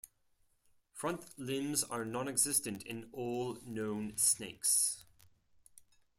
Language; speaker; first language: English; non-native, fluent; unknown